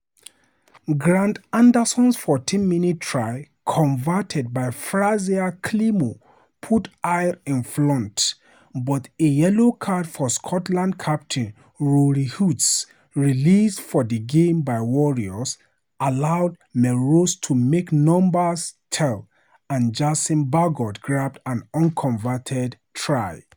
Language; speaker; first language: English; non-native, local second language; Hausa